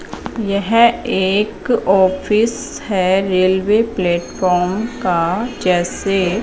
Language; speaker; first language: Hindi; non-native, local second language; Punjabi